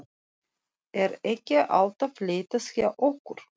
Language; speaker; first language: Icelandic; non-native, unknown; Russian